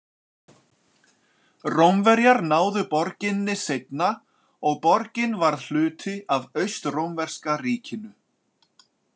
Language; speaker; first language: Icelandic; native; Icelandic